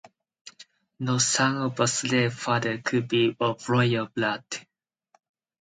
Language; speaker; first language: English; non-native, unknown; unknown